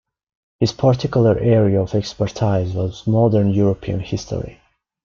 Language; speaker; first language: English; non-native, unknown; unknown